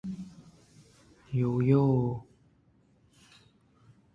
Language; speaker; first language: English; non-native, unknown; Khmer